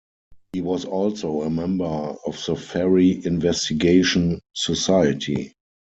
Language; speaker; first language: English; non-native, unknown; German